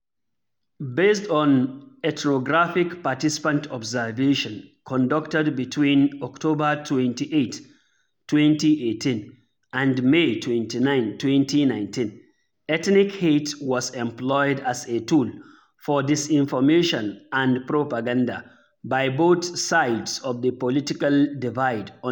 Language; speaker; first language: English; non-native, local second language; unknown